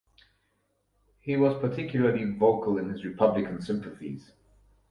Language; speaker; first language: English; non-native, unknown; German